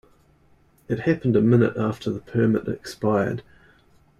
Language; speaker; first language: English; native; English